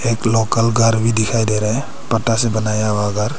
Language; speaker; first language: Hindi; non-native, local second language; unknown